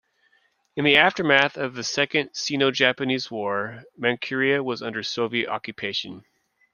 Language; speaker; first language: English; native; English